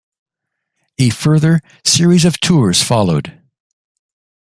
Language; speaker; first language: English; native; English